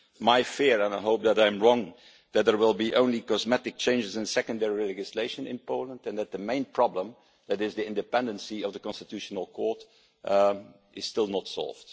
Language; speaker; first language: English; non-native, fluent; Dutch